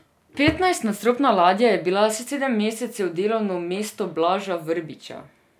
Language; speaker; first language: Slovenian; non-native, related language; Serbian